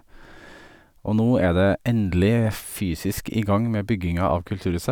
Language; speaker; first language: Norwegian; native; Norwegian